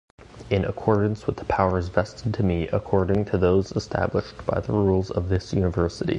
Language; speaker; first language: English; native; English